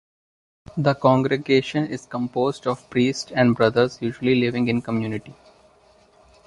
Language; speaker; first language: English; non-native, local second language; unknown